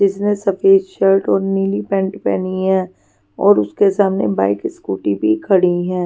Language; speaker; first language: Hindi; non-native, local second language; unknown